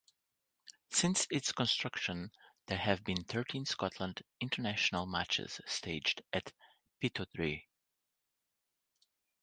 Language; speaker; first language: English; non-native, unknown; Portuguese